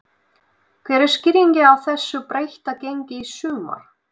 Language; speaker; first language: Icelandic; non-native, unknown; Russian